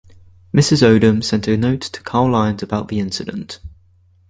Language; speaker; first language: English; native; English